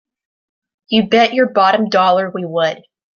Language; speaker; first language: English; native; English